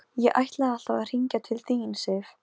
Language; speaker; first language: Icelandic; non-native, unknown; Polish